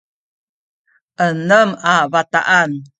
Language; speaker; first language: Sakizaya; native; Sakizaya